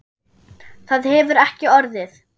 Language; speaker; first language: Icelandic; non-native, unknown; German